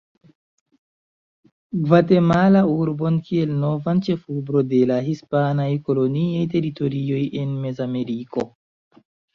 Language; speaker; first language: Esperanto; non-native, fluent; Chinese